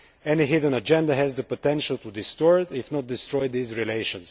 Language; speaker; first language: English; non-native, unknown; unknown